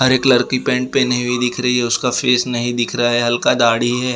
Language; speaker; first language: Hindi; non-native, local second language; Gujarati